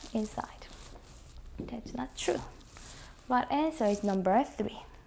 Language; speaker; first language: English; non-native, fluent; Korean